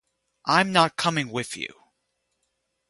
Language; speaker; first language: English; native; English